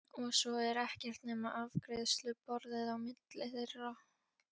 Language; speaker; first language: Icelandic; non-native, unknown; Polish